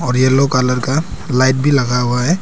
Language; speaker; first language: Hindi; non-native, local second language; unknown